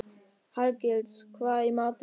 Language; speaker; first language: Icelandic; non-native, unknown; German